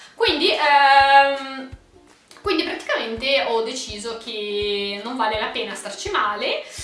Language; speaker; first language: Italian; early bilingual, other home language; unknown